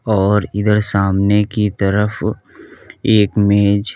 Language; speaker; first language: Hindi; native; Hindi